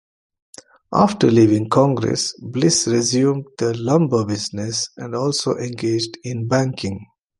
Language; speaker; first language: English; non-native, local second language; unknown